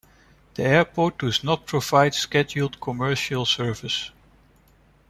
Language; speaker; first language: English; non-native, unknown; Dutch